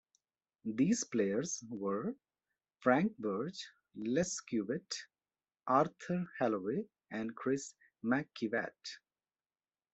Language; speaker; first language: English; non-native, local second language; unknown